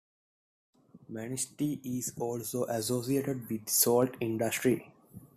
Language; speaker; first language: English; non-native, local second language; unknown